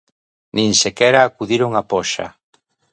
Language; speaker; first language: Galician; native; Galician